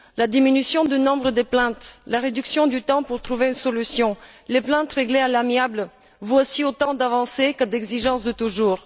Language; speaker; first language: French; non-native, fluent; Bulgarian